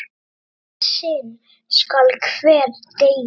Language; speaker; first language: Icelandic; native; Icelandic